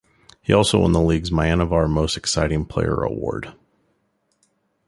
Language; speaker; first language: English; native; English